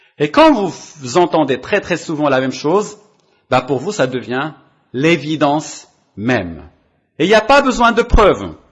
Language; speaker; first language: French; non-native, local second language; Arabic